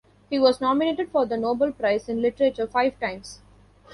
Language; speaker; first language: English; non-native, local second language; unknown